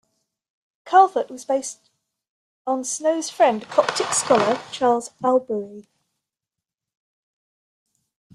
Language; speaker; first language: English; native; English